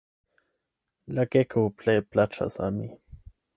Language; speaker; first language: Esperanto; non-native, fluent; German